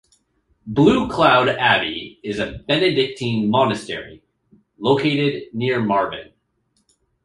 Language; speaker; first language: English; native; English